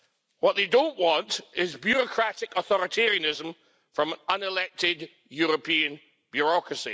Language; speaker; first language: English; native; English